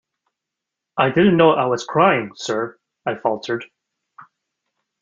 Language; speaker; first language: English; native; English